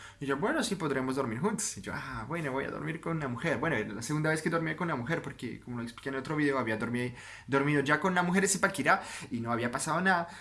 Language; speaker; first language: Spanish; non-native, fluent; French